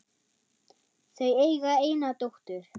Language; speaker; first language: Icelandic; non-native, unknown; German